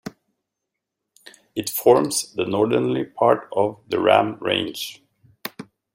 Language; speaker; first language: English; native; English